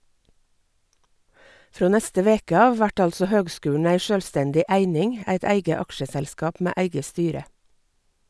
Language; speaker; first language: Norwegian; native; Norwegian